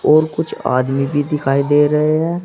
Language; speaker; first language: Hindi; native; Hindi